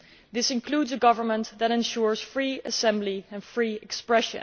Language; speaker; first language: English; non-native, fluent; Dutch